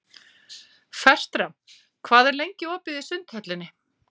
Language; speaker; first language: Icelandic; native; Icelandic